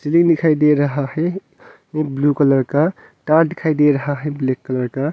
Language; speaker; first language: Hindi; non-native, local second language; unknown